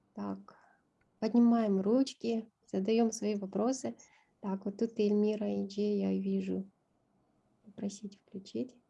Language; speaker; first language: Russian; non-native, local second language; Kyrgyz